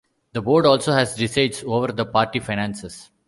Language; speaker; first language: English; non-native, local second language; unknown